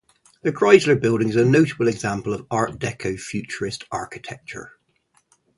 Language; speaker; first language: English; native; English